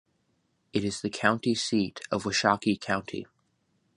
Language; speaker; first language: English; native; English